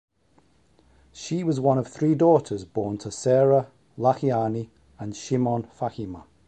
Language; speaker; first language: English; native; English